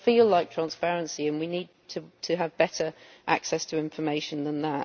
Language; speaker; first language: English; native; English